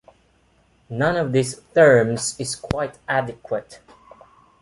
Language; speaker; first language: English; non-native, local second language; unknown